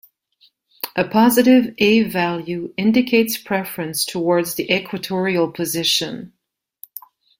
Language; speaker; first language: English; non-native, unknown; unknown